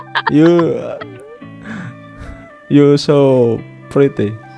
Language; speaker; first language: English; non-native, learner; Indonesian